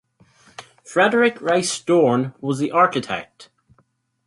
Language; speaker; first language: English; native; English